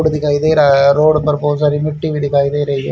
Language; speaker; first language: Hindi; native; Hindi